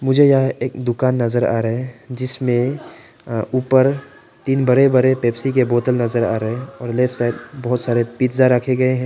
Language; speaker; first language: Hindi; non-native, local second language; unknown